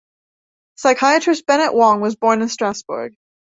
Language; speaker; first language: English; native; English